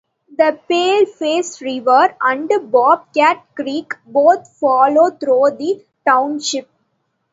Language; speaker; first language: English; non-native, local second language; Tamil